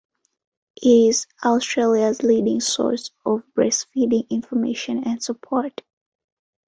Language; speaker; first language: English; non-native, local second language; Ganda